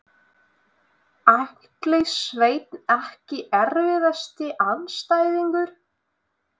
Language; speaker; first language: Icelandic; non-native, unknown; Russian